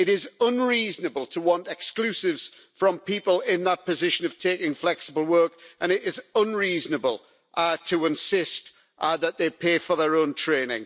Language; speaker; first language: English; native; English